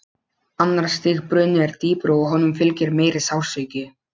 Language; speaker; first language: Icelandic; non-native, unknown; Polish